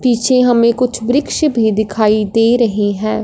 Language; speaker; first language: Hindi; non-native, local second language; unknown